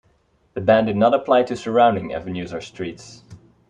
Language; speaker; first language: English; non-native, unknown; Dutch